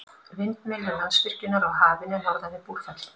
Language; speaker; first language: Icelandic; native; Icelandic